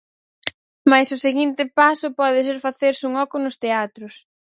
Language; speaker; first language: Galician; native; Galician